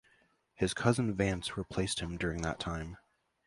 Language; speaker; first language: English; native; English